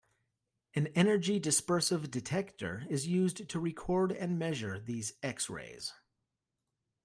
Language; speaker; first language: English; native; English